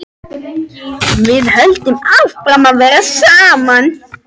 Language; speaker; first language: Icelandic; non-native, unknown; French